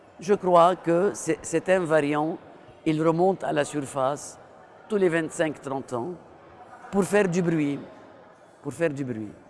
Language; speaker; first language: French; non-native, local second language; Arabic